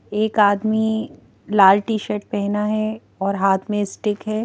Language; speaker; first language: Hindi; native; Hindi